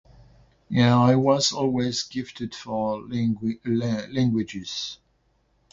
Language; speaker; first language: English; non-native, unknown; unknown